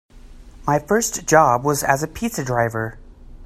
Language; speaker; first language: English; native; English